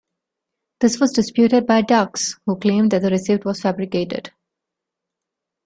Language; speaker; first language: English; non-native, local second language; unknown